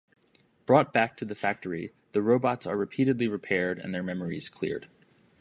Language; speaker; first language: English; native; English